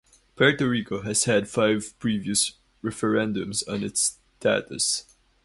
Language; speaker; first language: English; non-native, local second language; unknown